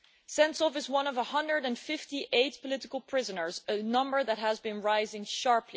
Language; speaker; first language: English; non-native, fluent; Dutch